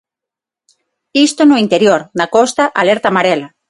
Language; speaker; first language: Galician; non-native, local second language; Spanish